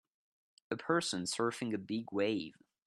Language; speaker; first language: English; non-native, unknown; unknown